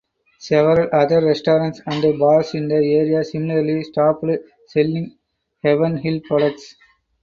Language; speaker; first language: English; non-native, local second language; Tamil